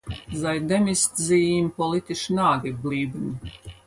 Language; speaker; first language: German; non-native, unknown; Latvian